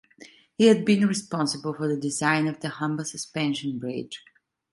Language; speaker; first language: English; non-native, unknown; Italian